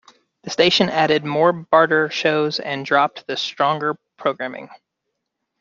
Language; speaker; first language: English; native; English